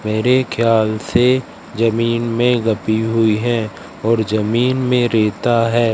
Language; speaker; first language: Hindi; native; Hindi